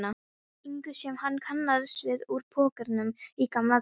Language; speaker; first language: Icelandic; non-native, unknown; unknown